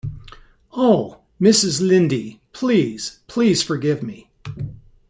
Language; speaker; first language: English; native; English